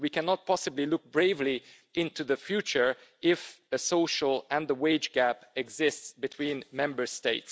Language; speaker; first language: English; non-native, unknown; Hungarian